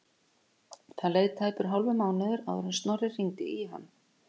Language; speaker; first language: Icelandic; native; Icelandic